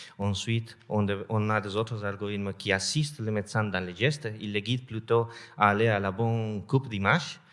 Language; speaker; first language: French; non-native, fluent; Spanish